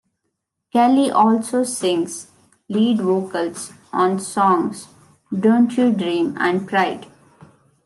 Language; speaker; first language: English; non-native, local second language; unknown